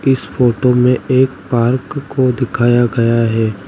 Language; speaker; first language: Hindi; native; Hindi